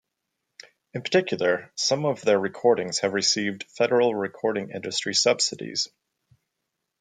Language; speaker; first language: English; native; English